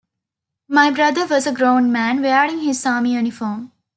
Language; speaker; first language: English; non-native, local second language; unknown